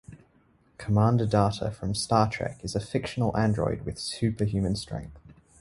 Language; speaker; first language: English; native; English